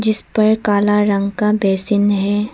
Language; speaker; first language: Hindi; early bilingual, other home language; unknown